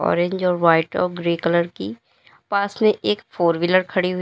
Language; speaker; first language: Hindi; native; Hindi